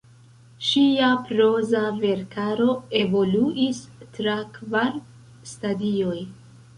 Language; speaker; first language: Esperanto; non-native, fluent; Central Kurdish